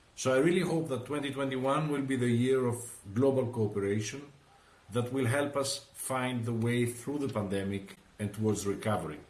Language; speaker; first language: English; non-native, fluent; Greek